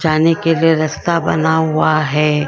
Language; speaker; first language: Hindi; non-native, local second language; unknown